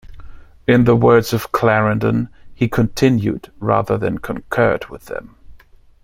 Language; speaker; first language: English; non-native, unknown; German